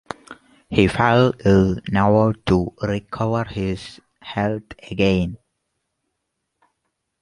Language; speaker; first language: English; non-native, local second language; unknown